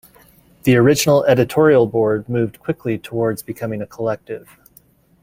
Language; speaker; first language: English; native; English